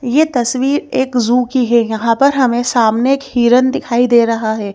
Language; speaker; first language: Hindi; native; Hindi